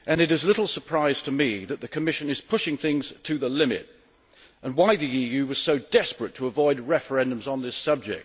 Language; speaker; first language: English; native; English